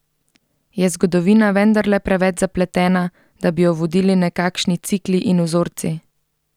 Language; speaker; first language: Slovenian; native; Slovenian